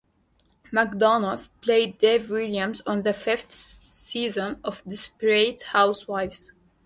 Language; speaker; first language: English; native; English